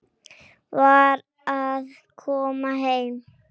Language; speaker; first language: Icelandic; native; Icelandic